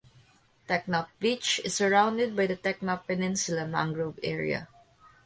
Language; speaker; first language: English; non-native, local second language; Filipino